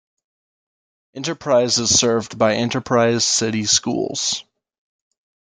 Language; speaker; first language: English; native; English